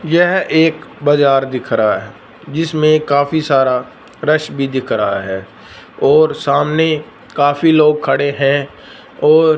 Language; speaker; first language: Hindi; non-native, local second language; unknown